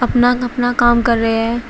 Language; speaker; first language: Hindi; native; Hindi